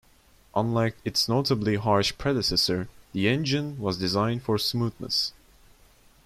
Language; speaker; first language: English; non-native, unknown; Turkish